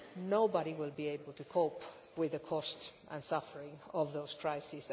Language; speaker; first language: English; non-native, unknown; Finnish